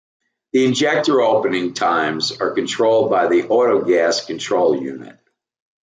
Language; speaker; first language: English; native; English